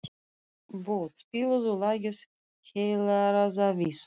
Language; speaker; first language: Icelandic; non-native, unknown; Russian